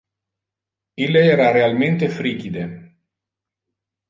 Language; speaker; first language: Interlingua; non-native, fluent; Italian